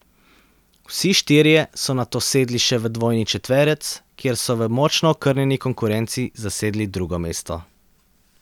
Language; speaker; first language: Slovenian; native; Slovenian